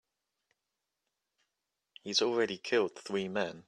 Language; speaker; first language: English; native; English